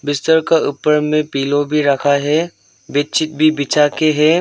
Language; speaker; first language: Hindi; non-native, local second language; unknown